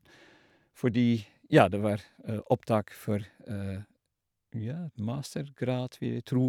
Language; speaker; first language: Norwegian; non-native, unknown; Dutch